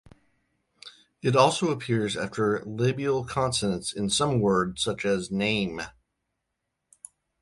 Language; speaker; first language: English; native; English